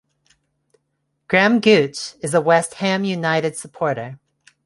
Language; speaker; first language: English; non-native, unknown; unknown